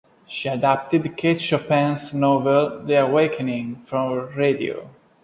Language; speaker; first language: English; non-native, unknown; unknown